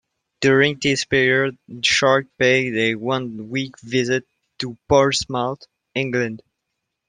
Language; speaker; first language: English; non-native, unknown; French